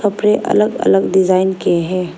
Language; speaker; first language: Hindi; non-native, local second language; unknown